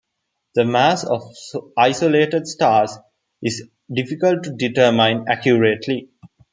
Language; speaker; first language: English; non-native, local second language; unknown